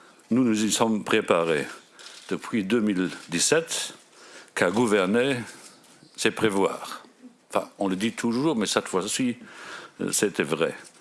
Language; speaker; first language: French; non-native, local second language; Luxembourgish